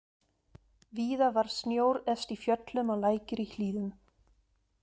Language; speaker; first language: Icelandic; non-native, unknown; German